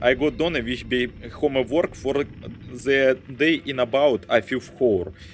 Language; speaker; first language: English; non-native, learner; Russian